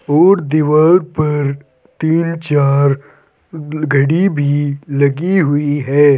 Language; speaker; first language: Hindi; native; Hindi